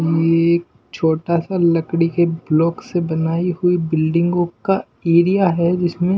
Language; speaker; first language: Hindi; non-native, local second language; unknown